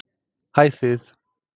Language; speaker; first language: Icelandic; non-native, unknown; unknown